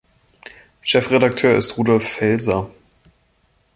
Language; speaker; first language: German; native; German